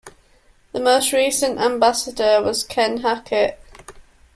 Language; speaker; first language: English; native; English